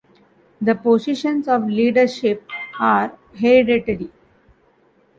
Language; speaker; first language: English; non-native, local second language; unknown